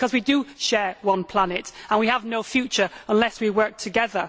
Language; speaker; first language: English; native; English